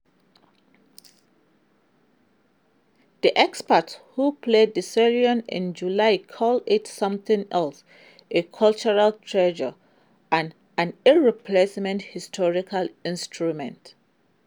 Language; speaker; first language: English; non-native, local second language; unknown